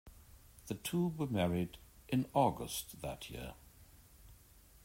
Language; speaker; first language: English; native; English